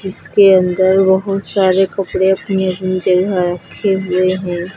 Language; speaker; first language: Hindi; native; Hindi